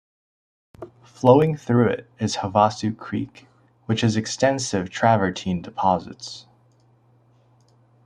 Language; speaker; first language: English; native; English